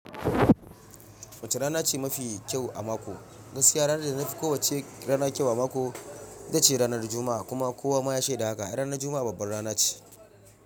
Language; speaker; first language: Hausa; non-native, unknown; Yoruba